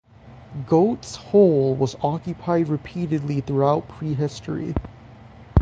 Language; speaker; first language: English; native; English